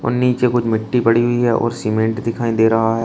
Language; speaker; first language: Hindi; native; Hindi